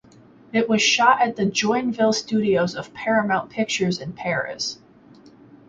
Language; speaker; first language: English; native; English